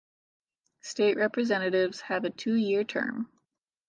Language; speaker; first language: English; native; English